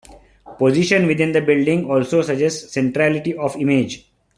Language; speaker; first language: English; non-native, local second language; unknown